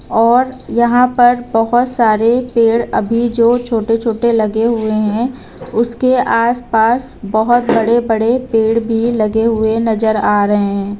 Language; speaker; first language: Hindi; native; Hindi